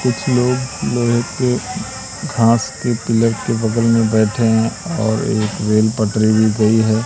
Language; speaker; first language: Hindi; native; Hindi